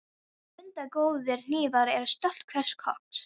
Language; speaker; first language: Icelandic; non-native, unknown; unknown